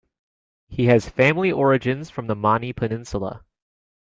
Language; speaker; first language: English; native; English